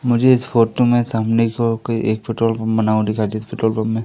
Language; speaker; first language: Hindi; native; Hindi